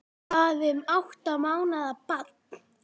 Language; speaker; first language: Icelandic; native; Icelandic